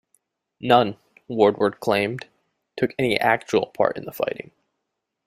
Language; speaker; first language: English; native; English